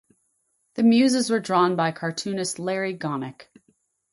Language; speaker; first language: English; native; English